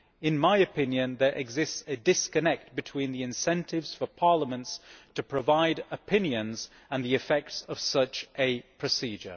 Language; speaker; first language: English; native; English